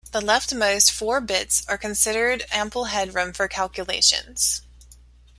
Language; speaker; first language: English; native; English